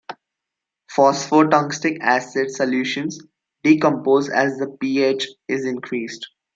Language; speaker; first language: English; non-native, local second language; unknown